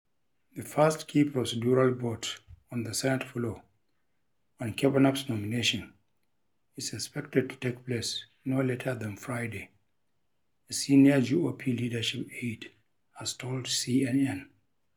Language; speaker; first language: English; non-native, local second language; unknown